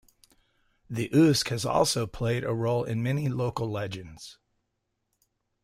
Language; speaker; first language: English; native; English